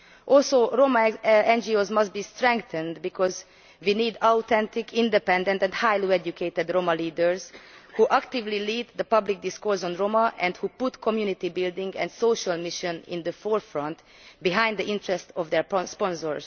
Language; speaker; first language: English; non-native, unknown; Hungarian